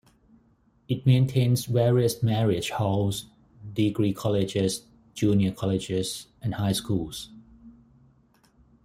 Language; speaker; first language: English; non-native, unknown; Thai